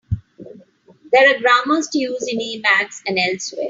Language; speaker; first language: English; non-native, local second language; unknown